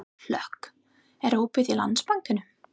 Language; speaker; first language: Icelandic; non-native, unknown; English